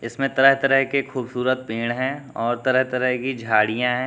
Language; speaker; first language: Hindi; native; Hindi